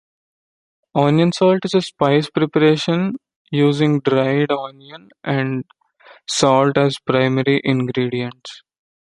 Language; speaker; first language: English; non-native, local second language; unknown